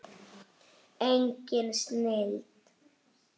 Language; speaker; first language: Icelandic; native; Icelandic